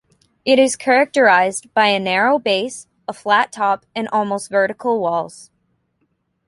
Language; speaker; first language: English; native; English